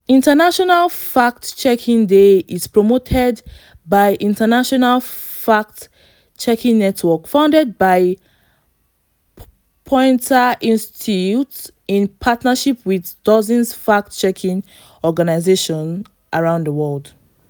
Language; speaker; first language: English; non-native, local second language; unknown